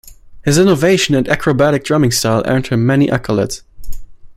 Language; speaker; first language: English; non-native, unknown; German